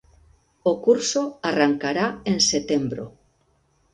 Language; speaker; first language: Galician; native; Galician